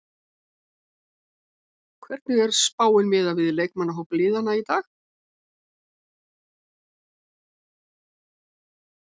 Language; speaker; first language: Icelandic; native; Icelandic